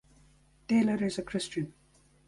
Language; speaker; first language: English; native; English